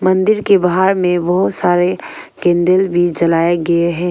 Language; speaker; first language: Hindi; non-native, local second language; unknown